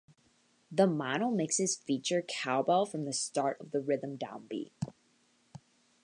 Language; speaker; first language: English; native; English